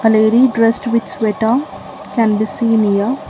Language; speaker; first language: English; non-native, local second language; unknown